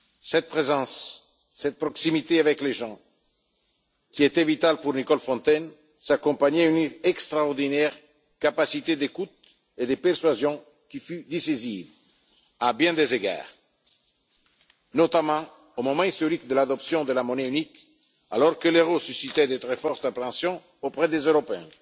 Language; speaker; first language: French; non-native, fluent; Italian